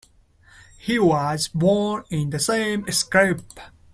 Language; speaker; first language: English; non-native, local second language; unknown